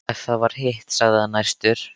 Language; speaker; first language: Icelandic; native; Icelandic